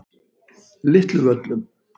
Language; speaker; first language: Icelandic; native; Icelandic